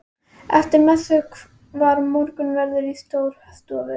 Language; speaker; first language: Icelandic; native; Icelandic